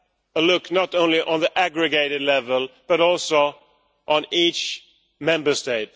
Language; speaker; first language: English; non-native, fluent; Swedish